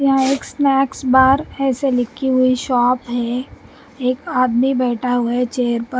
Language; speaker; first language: Hindi; non-native, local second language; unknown